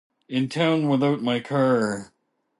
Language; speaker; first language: English; native; English